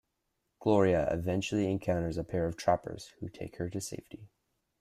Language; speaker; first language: English; native; English